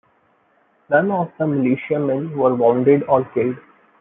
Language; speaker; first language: English; non-native, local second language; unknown